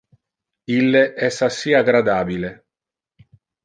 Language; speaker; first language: Interlingua; non-native, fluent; Italian